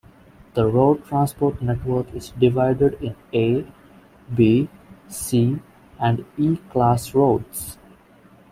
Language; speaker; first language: English; non-native, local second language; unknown